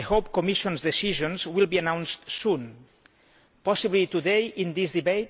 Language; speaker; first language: English; non-native, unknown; Catalan